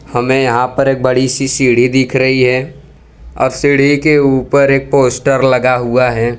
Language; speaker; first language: Hindi; non-native, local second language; Gujarati